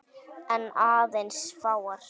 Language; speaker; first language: Icelandic; native; Icelandic